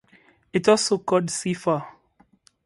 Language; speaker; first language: English; native; English